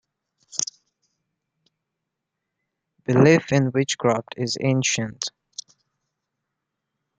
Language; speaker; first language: English; non-native, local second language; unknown